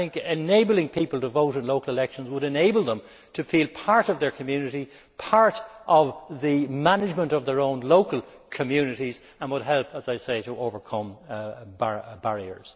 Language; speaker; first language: English; native; English